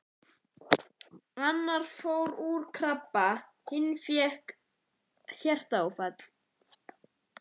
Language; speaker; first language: Icelandic; native; Icelandic